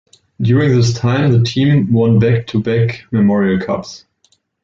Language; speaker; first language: English; non-native, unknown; German